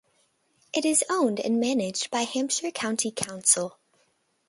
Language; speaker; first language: English; native; English